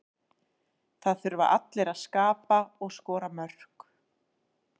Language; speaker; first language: Icelandic; native; Icelandic